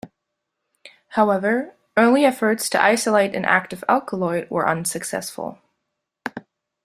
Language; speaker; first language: English; non-native, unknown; German